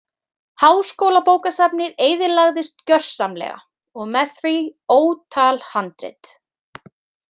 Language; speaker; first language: Icelandic; native; Icelandic